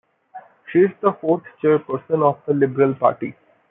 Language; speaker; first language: English; non-native, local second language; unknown